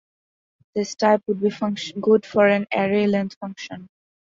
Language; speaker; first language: English; non-native, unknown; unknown